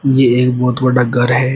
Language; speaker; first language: Hindi; native; Hindi